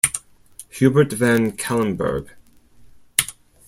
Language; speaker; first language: English; non-native, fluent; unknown